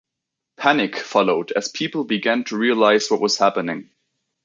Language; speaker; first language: English; native; English